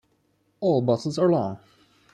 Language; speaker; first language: English; non-native, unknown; German